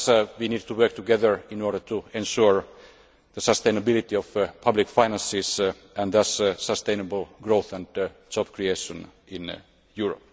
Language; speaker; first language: English; non-native, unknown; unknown